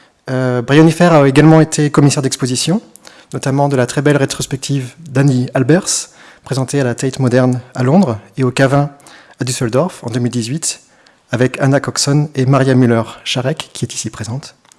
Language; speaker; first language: French; native; French